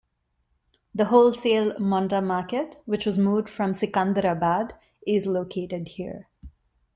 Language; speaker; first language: English; non-native, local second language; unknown